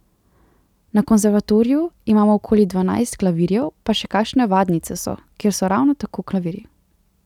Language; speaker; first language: Slovenian; native; Slovenian